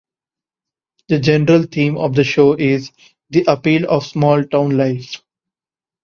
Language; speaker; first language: English; non-native, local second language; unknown